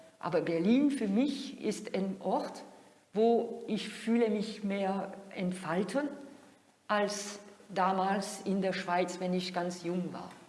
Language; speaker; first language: German; non-native, fluent; French